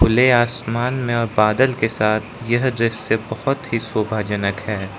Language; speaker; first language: Hindi; non-native, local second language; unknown